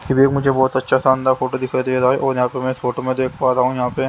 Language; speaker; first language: Hindi; native; Hindi